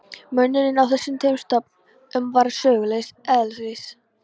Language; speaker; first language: Icelandic; non-native, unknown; Polish